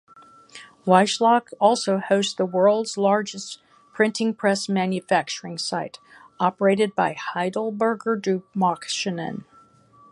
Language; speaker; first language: English; native; English